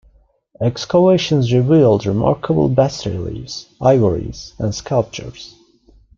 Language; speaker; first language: English; non-native, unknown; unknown